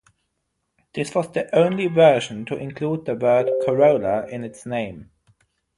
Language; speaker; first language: English; non-native, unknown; German